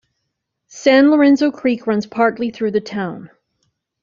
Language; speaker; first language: English; native; English